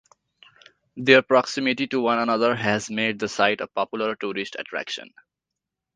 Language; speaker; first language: English; non-native, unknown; Nepali